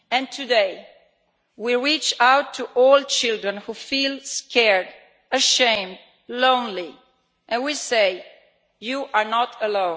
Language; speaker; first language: English; non-native, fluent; Italian